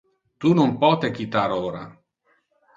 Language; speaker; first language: Interlingua; non-native, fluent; Italian